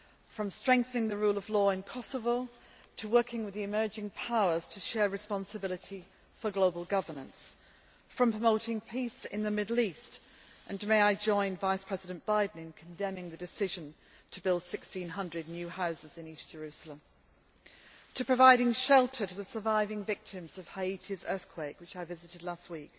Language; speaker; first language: English; native; English